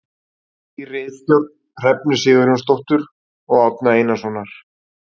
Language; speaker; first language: Icelandic; native; Icelandic